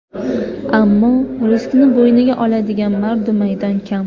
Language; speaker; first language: Uzbek; native; Uzbek